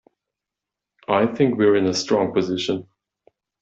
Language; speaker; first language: English; non-native, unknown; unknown